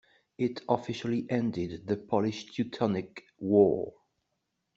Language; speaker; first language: English; non-native, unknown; French